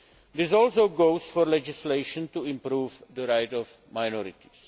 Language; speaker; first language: English; non-native, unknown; Czech